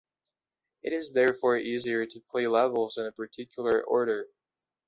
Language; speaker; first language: English; non-native, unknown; Belarusian